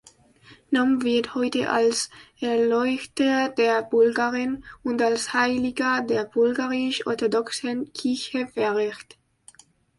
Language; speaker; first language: German; non-native, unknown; Spanish